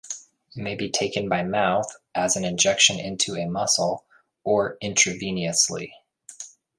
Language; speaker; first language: English; native; English